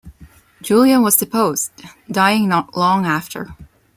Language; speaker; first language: English; non-native, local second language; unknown